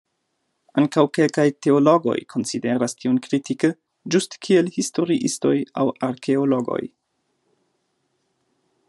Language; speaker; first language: Esperanto; non-native, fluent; German